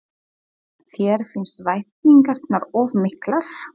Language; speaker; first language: Icelandic; non-native, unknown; Polish